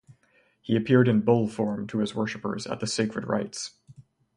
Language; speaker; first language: English; native; English